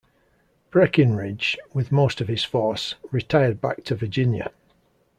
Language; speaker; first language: English; native; English